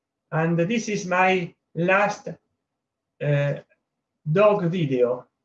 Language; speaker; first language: English; non-native, learner; Italian